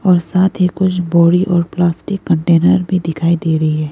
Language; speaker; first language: Hindi; non-native, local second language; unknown